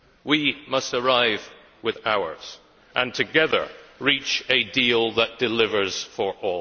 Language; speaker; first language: English; native; English